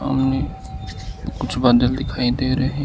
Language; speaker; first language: Hindi; non-native, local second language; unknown